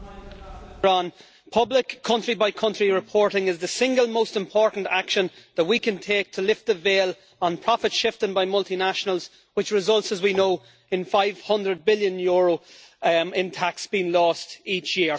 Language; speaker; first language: English; native; English